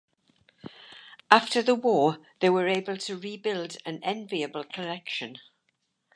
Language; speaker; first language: English; native; English